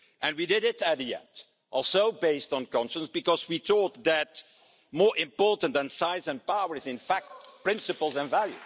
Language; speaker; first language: English; non-native, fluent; Dutch